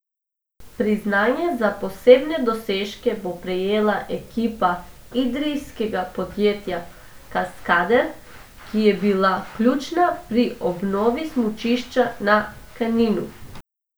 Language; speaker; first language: Slovenian; non-native, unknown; Macedonian